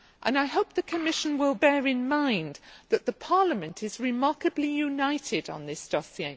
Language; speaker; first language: English; native; English